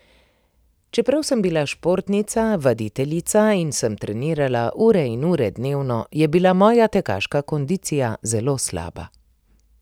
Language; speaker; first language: Slovenian; native; Slovenian